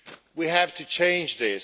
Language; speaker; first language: English; non-native, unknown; Swedish